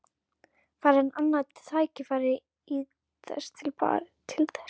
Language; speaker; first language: Icelandic; native; Icelandic